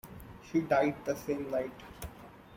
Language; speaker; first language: English; non-native, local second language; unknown